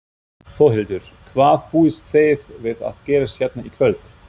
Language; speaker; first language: Icelandic; non-native, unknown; German